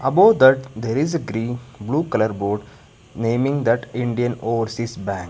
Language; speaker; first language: English; non-native, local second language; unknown